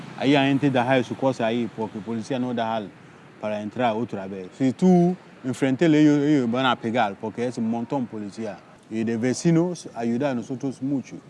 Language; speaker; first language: Spanish; non-native, learner; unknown